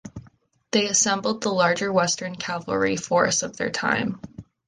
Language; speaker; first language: English; native; English